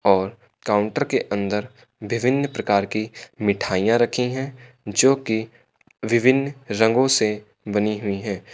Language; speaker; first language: Hindi; native; Hindi